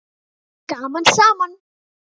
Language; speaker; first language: Icelandic; native; Icelandic